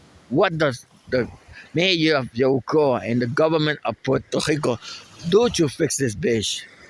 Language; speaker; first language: English; non-native, fluent; Spanish